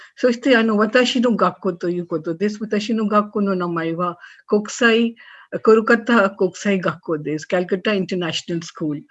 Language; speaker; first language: Japanese; non-native, fluent; Hindi